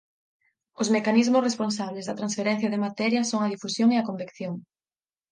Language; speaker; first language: Galician; native; Galician